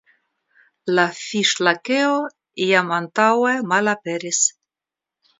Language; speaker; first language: Esperanto; non-native, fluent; Russian